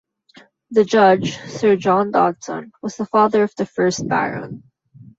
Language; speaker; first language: English; non-native, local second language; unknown